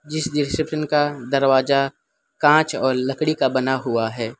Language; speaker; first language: Hindi; non-native, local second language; Gujarati